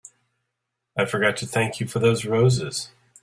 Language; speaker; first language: English; native; English